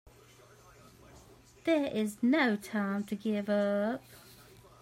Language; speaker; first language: English; native; English